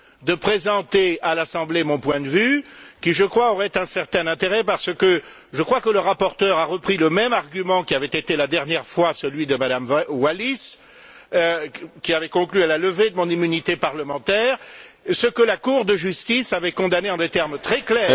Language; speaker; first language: French; native; French